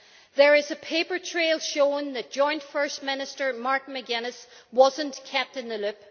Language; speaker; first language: English; native; English